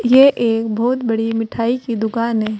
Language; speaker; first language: Hindi; native; Hindi